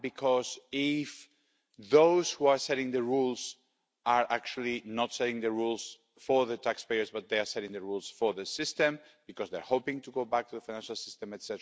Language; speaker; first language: English; non-native, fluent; Spanish